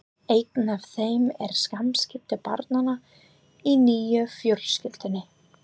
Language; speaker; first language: Icelandic; non-native, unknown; English